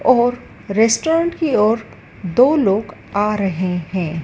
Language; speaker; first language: Hindi; native; Hindi